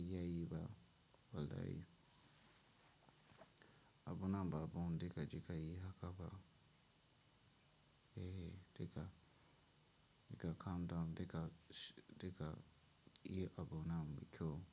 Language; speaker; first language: Hausa; non-native, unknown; Tiv